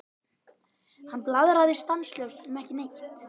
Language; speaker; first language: Icelandic; native; Icelandic